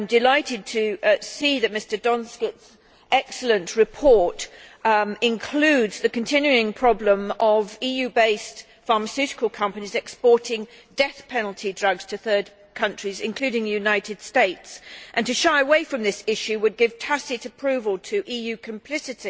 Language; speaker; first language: English; native; English